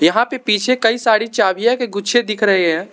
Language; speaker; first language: Hindi; non-native, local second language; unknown